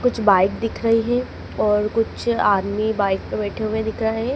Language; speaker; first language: Hindi; native; Hindi